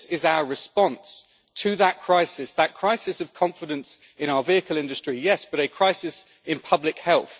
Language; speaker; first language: English; native; English